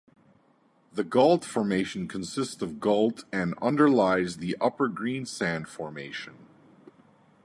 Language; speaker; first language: English; native; English